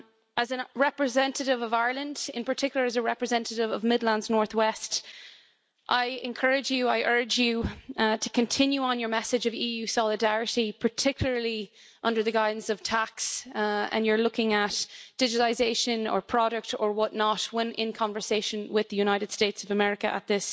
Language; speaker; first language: English; native; English